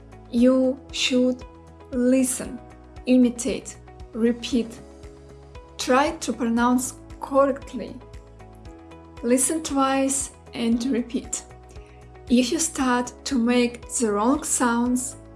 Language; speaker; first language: English; non-native, fluent; Russian